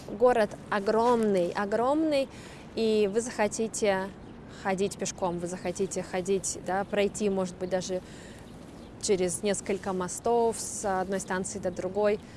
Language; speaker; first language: Russian; native; Russian